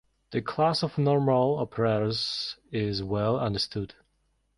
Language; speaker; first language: English; non-native, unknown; Mongolian